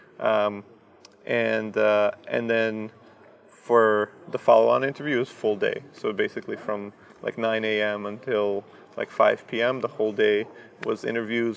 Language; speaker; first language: English; early bilingual, other home language; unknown